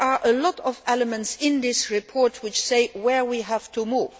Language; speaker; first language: English; non-native, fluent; Luxembourgish